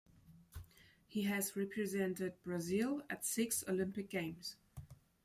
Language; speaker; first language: English; non-native, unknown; German